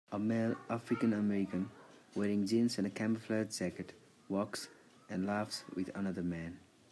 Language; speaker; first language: English; non-native, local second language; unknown